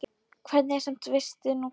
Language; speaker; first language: Icelandic; non-native, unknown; Polish